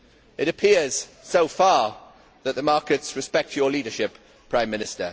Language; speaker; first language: English; native; English